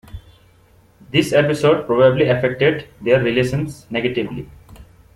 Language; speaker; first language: English; non-native, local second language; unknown